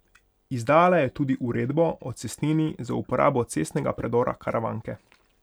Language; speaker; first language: Slovenian; non-native, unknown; Hungarian